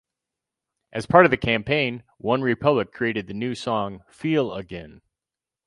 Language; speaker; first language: English; native; English